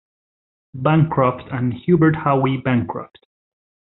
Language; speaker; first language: English; non-native, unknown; Spanish